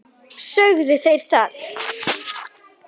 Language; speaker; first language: Icelandic; native; Icelandic